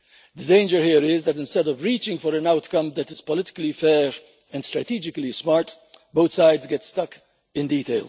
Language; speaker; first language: English; non-native, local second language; Maltese